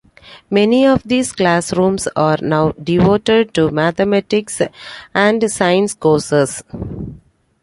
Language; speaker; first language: English; non-native, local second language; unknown